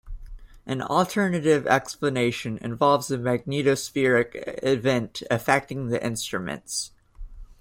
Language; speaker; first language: English; native; English